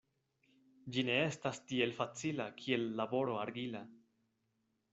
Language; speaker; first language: Esperanto; non-native, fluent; Spanish